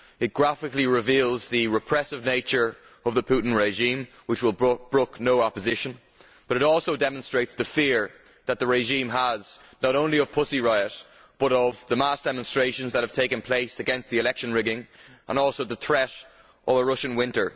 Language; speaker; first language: English; native; English